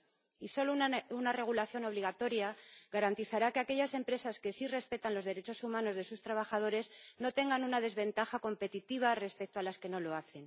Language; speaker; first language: Spanish; native; Spanish